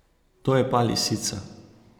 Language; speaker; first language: Slovenian; native; Slovenian